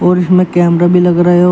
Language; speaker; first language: Hindi; native; Hindi